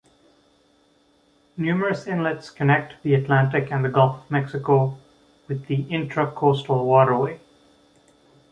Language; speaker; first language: English; non-native, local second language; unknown